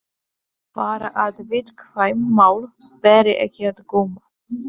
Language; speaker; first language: Icelandic; non-native, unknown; Polish